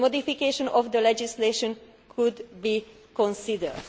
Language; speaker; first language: English; non-native, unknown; Hungarian